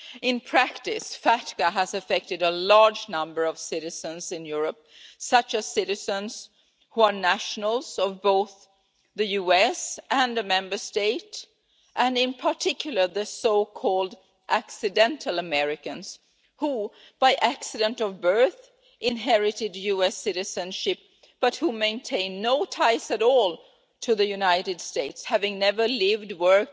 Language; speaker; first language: English; non-native, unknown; Swedish